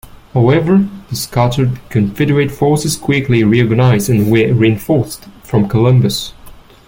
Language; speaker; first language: English; non-native, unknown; French